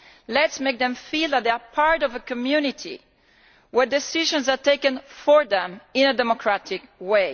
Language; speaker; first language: English; non-native, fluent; Italian